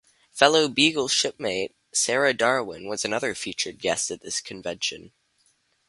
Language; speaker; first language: English; native; English